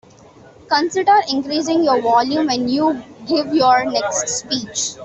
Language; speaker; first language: English; non-native, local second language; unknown